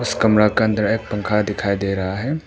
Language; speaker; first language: Hindi; non-native, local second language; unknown